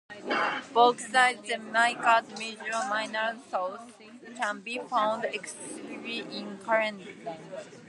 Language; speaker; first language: English; non-native, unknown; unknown